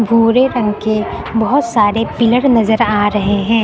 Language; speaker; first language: Hindi; native; Hindi